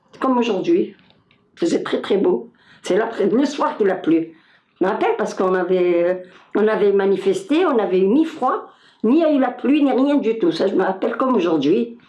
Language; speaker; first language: French; non-native, local second language; Arabic